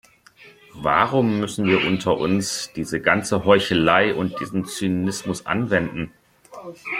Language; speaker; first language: German; native; German